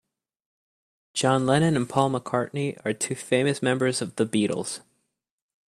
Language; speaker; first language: English; native; English